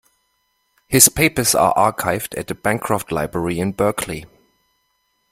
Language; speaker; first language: English; non-native, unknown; German